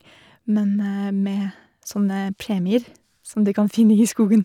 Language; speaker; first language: Norwegian; non-native, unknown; English